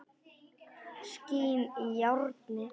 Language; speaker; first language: Icelandic; non-native, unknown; Polish